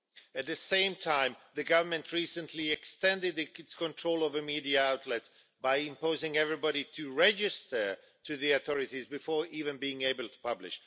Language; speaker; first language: English; non-native, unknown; Swedish